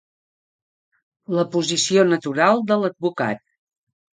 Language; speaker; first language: Catalan; native; Catalan